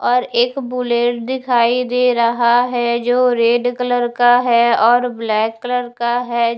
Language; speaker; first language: Hindi; non-native, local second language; Punjabi